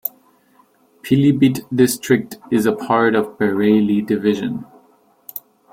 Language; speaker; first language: English; non-native, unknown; German